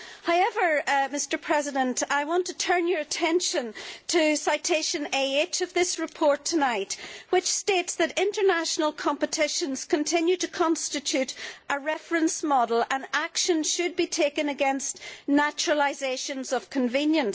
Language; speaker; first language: English; native; English